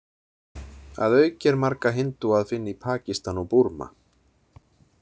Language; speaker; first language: Icelandic; native; Icelandic